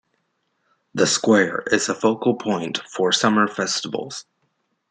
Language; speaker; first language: English; native; English